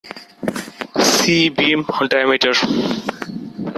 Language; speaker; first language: English; non-native, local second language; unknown